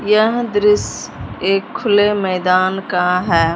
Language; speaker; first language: Hindi; non-native, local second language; Punjabi